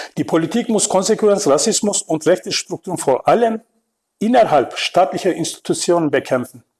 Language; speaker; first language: German; non-native, fluent; Turkish